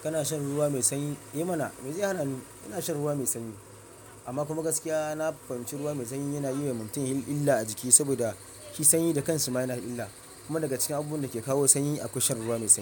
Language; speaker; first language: Hausa; non-native, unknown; Yoruba